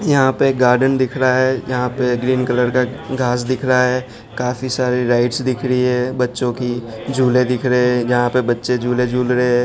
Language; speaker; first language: Hindi; non-native, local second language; Gujarati